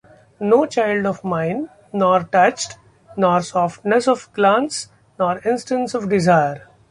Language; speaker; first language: English; non-native, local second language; Marathi